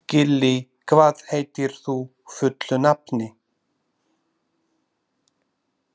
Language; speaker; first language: Icelandic; non-native, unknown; Slovak